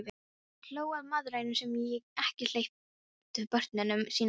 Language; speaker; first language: Icelandic; non-native, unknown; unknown